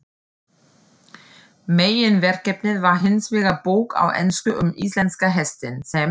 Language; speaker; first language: Icelandic; non-native, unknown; German